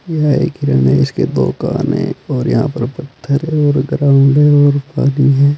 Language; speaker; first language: Hindi; native; Hindi